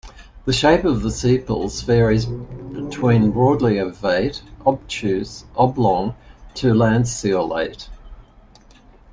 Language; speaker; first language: English; native; English